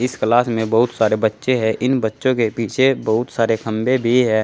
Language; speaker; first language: Hindi; native; Hindi